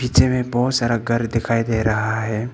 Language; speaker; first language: Hindi; non-native, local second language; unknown